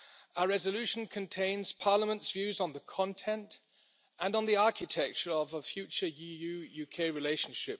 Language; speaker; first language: English; non-native, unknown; German